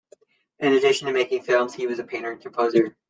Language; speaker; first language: English; native; English